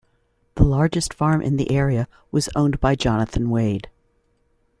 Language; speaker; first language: English; native; English